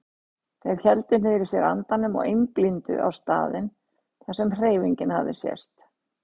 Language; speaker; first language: Icelandic; native; Icelandic